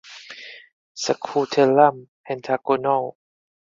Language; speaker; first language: English; non-native, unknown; Thai